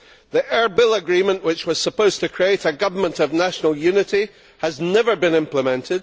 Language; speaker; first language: English; native; English